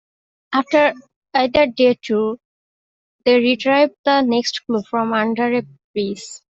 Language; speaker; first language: English; native; English